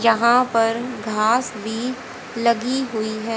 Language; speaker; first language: Hindi; native; Hindi